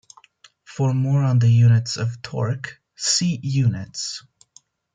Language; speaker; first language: English; non-native, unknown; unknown